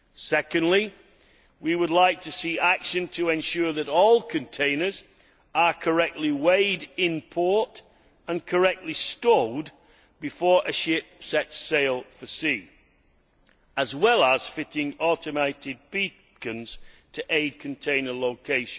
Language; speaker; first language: English; native; English